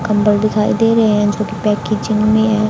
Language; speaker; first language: Hindi; native; Hindi